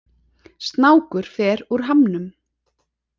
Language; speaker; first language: Icelandic; native; Icelandic